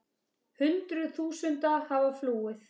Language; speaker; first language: Icelandic; native; Icelandic